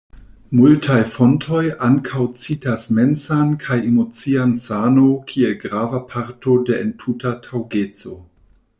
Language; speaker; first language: Esperanto; non-native, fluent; German